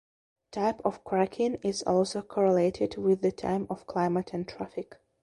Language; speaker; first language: English; non-native, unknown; Belarusian